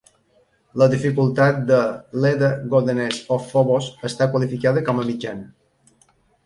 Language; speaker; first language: Catalan; native; Catalan